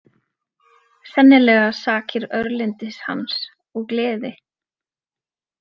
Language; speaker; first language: Icelandic; native; Icelandic